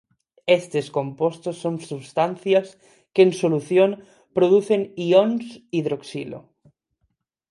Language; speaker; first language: Galician; non-native, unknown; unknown